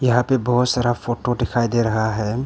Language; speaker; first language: Hindi; non-native, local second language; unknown